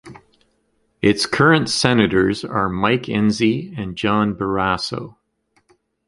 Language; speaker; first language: English; native; English